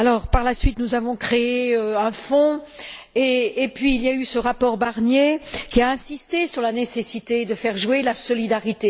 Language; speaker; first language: French; native; French